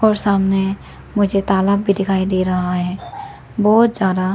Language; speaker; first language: Hindi; early bilingual, other home language; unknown